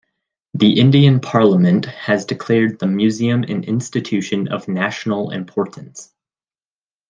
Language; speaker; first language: English; native; English